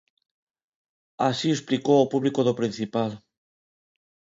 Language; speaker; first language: Galician; non-native, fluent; Spanish